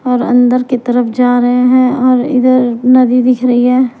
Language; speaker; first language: Hindi; non-native, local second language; Punjabi